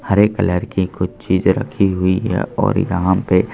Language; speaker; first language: Hindi; native; Hindi